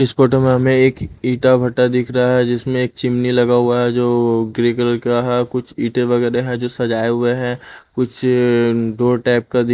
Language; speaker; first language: Hindi; non-native, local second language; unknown